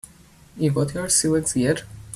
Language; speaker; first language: English; native; English